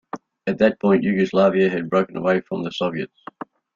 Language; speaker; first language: English; native; English